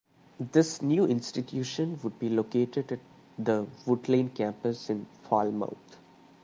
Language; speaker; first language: English; non-native, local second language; Malayalam